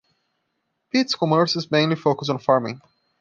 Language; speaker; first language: English; non-native, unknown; Portuguese